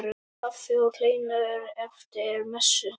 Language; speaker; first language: Icelandic; native; Icelandic